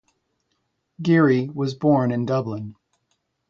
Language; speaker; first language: English; native; English